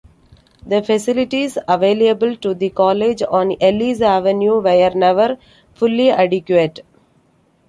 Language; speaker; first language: English; non-native, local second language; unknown